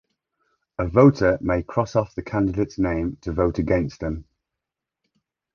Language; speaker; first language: English; native; English